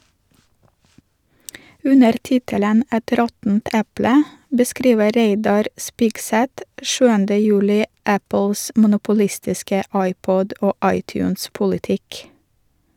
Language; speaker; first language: Norwegian; non-native, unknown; Russian